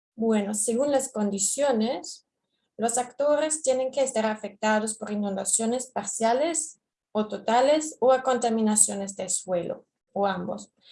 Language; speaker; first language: Spanish; non-native, fluent; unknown